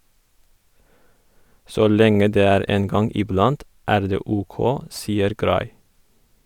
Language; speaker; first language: Norwegian; non-native, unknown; Kurdish